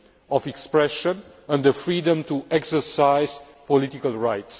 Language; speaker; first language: English; non-native, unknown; Romanian